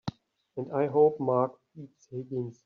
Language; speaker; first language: English; native; English